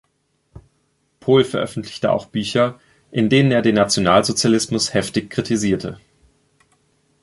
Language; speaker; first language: German; native; German